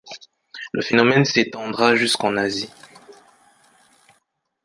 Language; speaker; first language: French; non-native, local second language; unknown